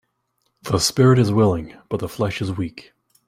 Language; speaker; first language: English; native; English